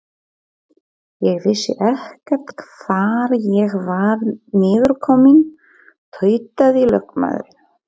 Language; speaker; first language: Icelandic; non-native, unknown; Polish